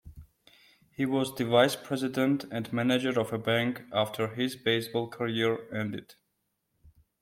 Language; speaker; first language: English; non-native, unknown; Georgian